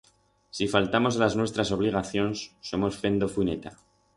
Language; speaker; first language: Aragonese; non-native, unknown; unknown